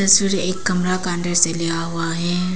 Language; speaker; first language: Hindi; non-native, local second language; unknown